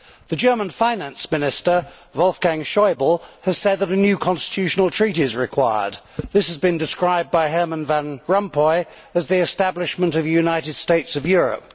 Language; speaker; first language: English; native; English